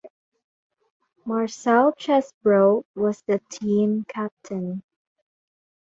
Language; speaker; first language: English; non-native, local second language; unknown